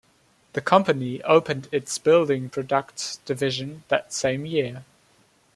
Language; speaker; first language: English; non-native, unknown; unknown